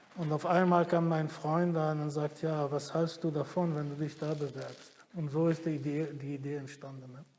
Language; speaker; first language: German; non-native, fluent; Arabic